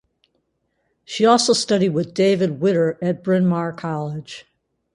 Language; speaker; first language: English; native; English